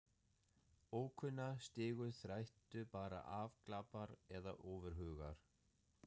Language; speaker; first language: Icelandic; non-native, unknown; German